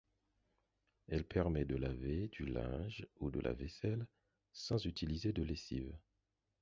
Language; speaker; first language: French; non-native, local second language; Haitian Creole